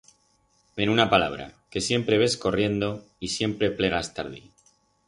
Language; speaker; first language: Aragonese; non-native, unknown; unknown